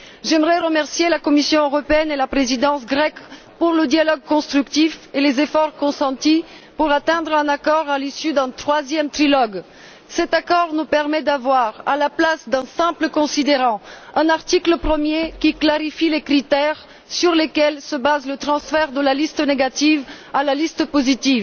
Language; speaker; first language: French; non-native, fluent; Bulgarian